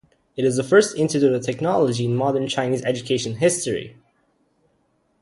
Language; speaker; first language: English; native; English